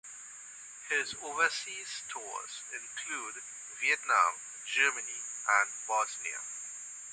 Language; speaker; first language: English; native; English